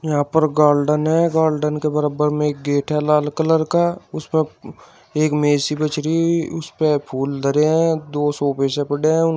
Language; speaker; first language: Hindi; native; Hindi